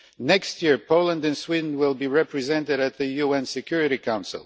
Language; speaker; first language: English; non-native, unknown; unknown